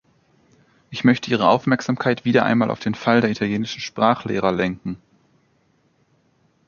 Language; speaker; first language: German; native; German